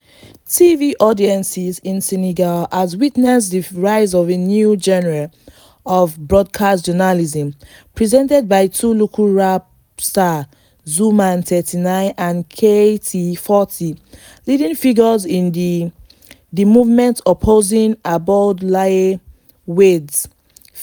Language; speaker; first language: English; non-native, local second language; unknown